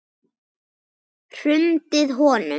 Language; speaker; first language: Icelandic; native; Icelandic